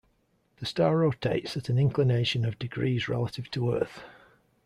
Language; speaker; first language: English; native; English